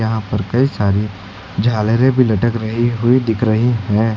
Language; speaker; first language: Hindi; native; Hindi